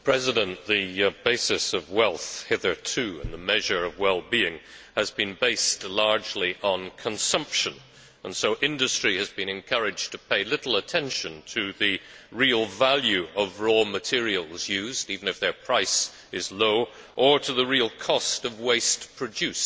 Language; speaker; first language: English; native; English